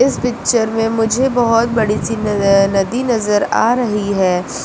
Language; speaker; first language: Hindi; native; Hindi